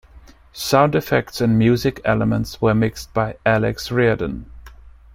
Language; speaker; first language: English; non-native, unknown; German